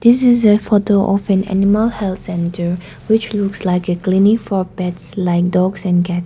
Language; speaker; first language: English; non-native, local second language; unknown